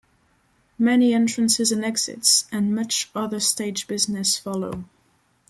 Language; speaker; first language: English; non-native, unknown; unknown